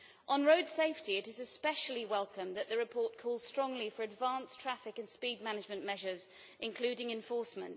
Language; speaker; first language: English; native; English